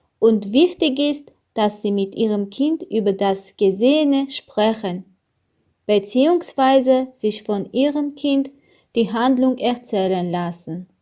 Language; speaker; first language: German; non-native, learner; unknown